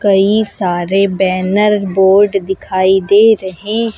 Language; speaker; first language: Hindi; native; Hindi